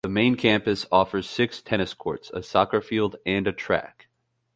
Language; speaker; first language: English; native; English